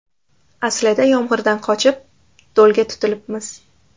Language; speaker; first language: Uzbek; native; Uzbek